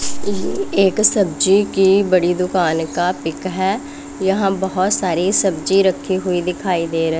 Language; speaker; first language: Hindi; non-native, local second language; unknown